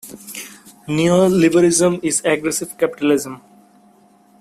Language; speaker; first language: English; non-native, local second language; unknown